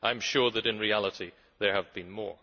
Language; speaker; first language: English; native; English